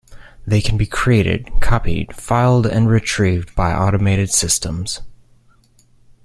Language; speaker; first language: English; native; English